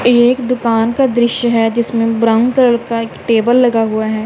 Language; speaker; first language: Hindi; non-native, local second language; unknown